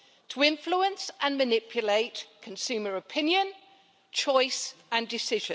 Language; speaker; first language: English; native; English